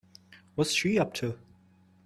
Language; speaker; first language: English; non-native, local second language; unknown